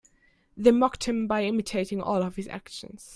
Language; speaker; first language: English; non-native, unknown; German